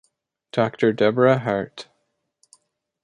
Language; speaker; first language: English; native; English